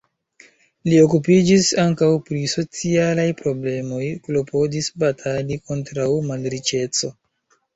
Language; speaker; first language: Esperanto; non-native, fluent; Chinese